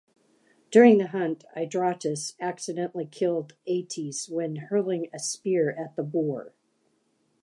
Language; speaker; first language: English; native; English